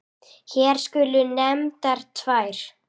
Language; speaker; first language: Icelandic; native; Icelandic